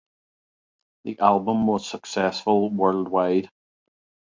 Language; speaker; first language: English; native; English